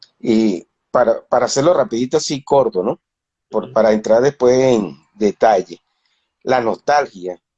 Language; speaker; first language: Spanish; native; Spanish